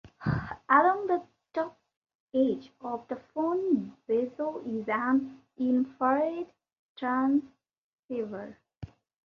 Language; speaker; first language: English; non-native, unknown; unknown